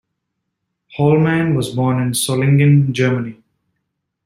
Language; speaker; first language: English; native; English